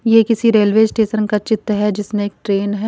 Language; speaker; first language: Hindi; non-native, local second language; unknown